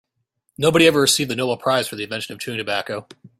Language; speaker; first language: English; native; English